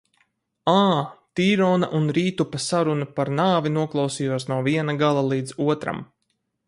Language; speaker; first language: Latvian; native; Latvian